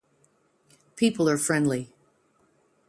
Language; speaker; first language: English; native; English